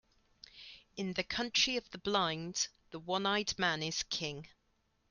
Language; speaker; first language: English; native; English